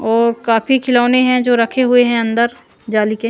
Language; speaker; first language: Hindi; non-native, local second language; Punjabi